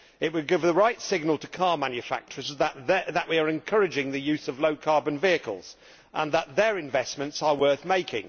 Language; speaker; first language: English; native; English